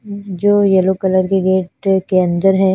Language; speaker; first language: Hindi; non-native, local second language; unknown